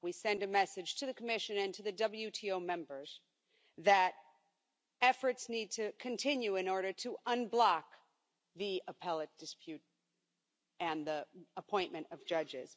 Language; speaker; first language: English; non-native, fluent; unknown